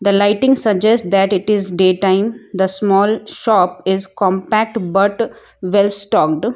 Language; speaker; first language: English; non-native, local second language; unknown